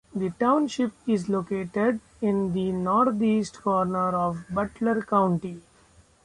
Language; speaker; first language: English; non-native, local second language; Marathi